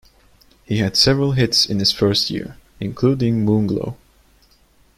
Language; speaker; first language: English; non-native, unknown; Turkish